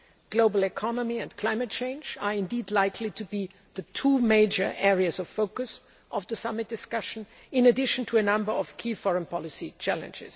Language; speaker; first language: English; non-native, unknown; German